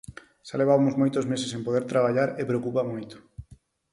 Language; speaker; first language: Galician; non-native, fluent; Spanish